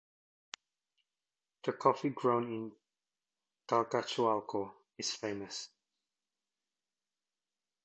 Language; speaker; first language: English; native; English